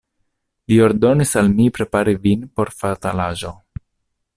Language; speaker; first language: Esperanto; non-native, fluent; Italian